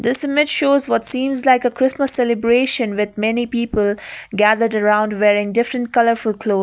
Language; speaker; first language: English; non-native, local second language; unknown